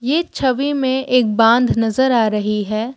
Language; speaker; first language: Hindi; non-native, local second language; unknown